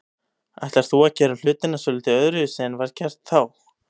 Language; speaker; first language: Icelandic; native; Icelandic